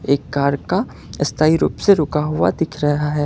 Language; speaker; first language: Hindi; non-native, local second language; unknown